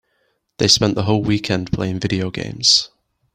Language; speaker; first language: English; native; English